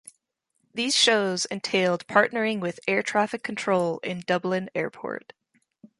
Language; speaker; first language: English; native; English